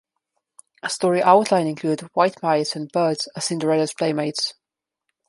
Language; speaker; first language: English; non-native, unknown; Slovenian